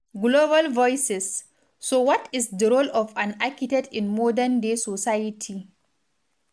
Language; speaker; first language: English; non-native, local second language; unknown